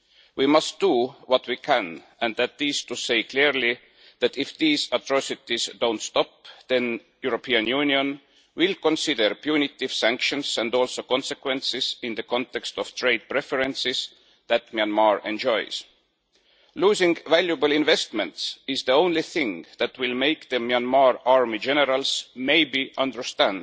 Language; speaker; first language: English; non-native, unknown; Estonian